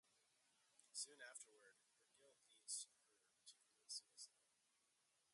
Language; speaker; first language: English; native; English